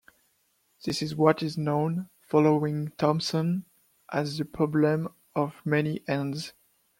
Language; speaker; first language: English; non-native, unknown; French